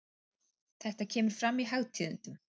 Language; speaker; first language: Icelandic; native; Icelandic